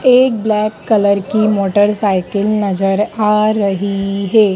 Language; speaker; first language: Hindi; native; Hindi